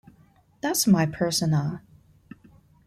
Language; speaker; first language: English; non-native, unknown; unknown